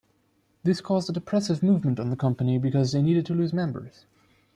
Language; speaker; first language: English; non-native, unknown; German